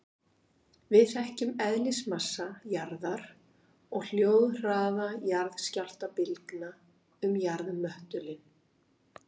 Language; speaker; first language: Icelandic; native; Icelandic